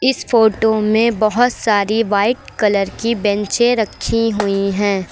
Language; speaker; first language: Hindi; native; Hindi